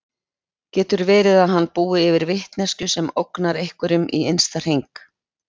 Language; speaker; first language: Icelandic; native; Icelandic